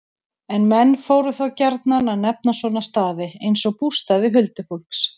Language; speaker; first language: Icelandic; native; Icelandic